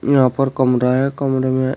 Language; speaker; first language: Hindi; native; Hindi